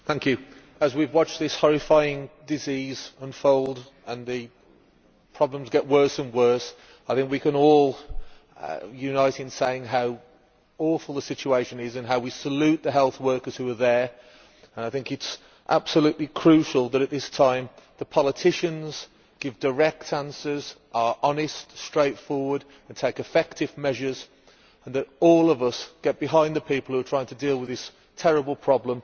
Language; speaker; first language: English; native; English